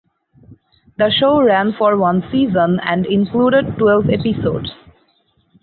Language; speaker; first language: English; non-native, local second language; Bangla